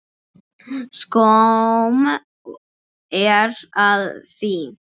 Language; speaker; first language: Icelandic; non-native, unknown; English